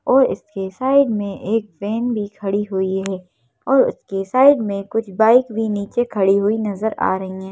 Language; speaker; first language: Hindi; native; Hindi